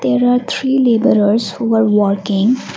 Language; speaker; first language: English; non-native, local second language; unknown